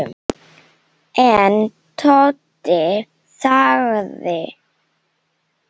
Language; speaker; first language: Icelandic; non-native, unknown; Slovenian